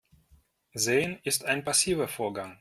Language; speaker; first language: German; non-native, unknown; Russian